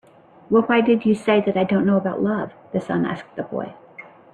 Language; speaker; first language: English; native; English